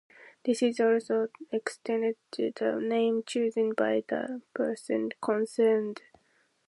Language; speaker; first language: English; non-native, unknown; Japanese